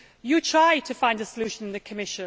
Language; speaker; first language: English; native; English